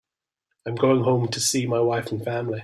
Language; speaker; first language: English; native; English